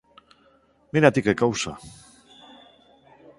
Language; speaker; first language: Galician; non-native, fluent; Spanish